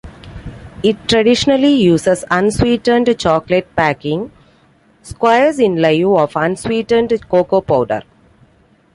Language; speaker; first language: English; non-native, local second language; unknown